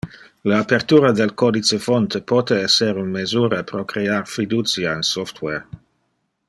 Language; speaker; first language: Interlingua; non-native, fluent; Dutch